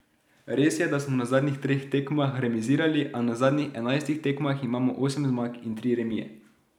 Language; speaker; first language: Slovenian; native; Slovenian